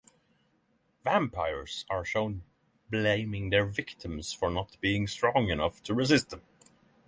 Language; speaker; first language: English; non-native, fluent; Norwegian